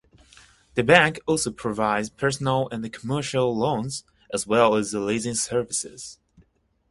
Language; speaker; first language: English; non-native, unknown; Japanese